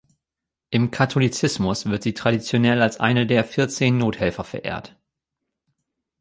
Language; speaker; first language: German; native; German